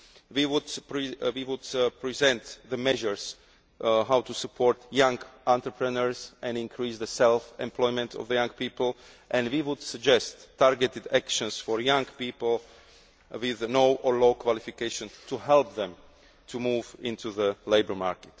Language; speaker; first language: English; non-native, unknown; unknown